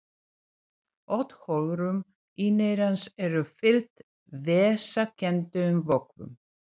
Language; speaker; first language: Icelandic; non-native, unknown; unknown